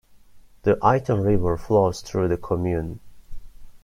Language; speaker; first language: English; non-native, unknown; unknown